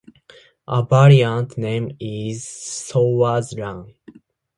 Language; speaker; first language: English; non-native, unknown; Japanese